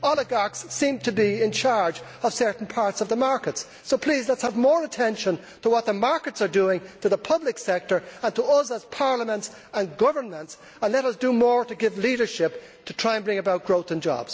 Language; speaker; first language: English; native; English